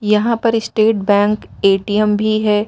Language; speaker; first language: Hindi; native; Hindi